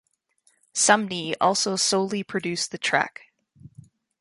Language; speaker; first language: English; native; English